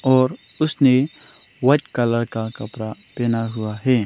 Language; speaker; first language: Hindi; non-native, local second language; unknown